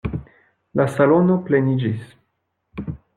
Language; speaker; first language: Esperanto; non-native, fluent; French